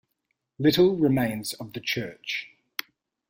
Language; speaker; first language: English; native; English